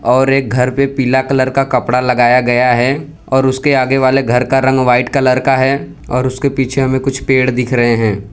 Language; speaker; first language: Hindi; non-native, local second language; Gujarati